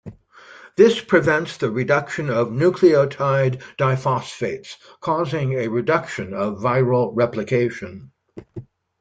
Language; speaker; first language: English; native; English